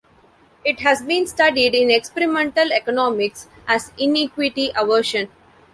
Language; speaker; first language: English; non-native, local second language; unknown